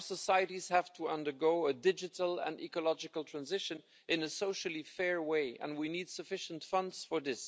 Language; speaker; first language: English; non-native, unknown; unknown